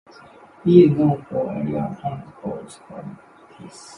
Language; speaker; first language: English; non-native, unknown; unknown